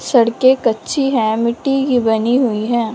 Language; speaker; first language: Hindi; non-native, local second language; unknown